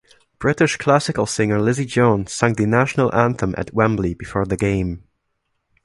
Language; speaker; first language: English; non-native, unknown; German